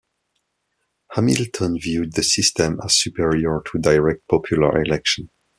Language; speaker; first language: English; non-native, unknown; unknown